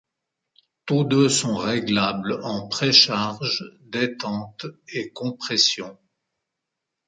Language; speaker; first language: French; native; French